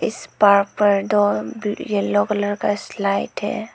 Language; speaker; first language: Hindi; non-native, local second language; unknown